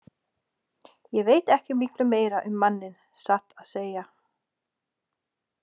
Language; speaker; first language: Icelandic; non-native, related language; Danish